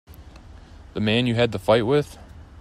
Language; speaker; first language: English; native; English